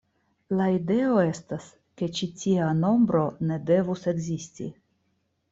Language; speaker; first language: Esperanto; non-native, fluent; Russian